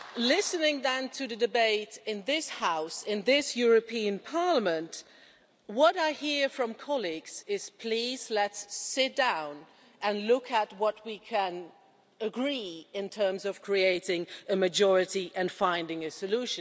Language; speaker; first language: English; non-native, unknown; Dutch